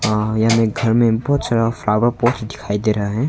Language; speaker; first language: Hindi; non-native, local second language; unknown